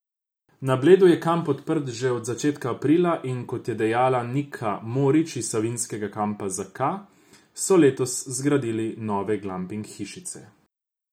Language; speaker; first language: Slovenian; non-native, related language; Croatian